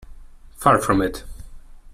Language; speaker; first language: English; non-native, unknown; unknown